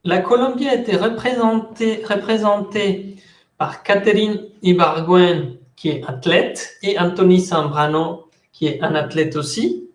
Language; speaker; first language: French; non-native, fluent; Spanish